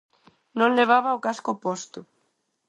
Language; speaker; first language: Galician; non-native, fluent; Spanish